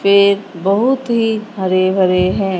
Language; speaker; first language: Hindi; non-native, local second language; Punjabi